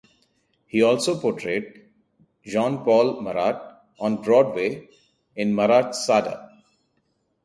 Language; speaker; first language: English; non-native, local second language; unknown